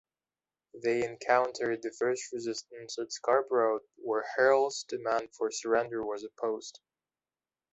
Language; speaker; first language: English; non-native, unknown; Belarusian